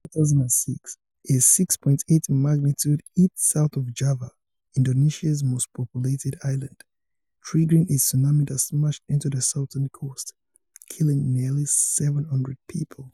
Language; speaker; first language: English; non-native, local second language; Yoruba